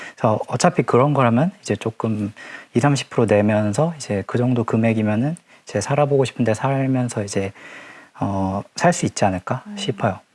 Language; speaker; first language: Korean; native; Korean